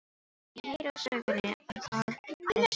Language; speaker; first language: Icelandic; non-native, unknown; Filipino